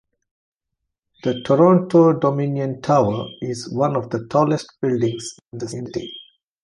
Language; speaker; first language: English; non-native, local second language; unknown